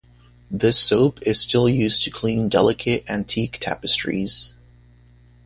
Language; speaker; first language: English; native; English